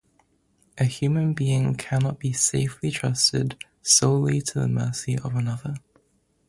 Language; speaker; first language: English; native; English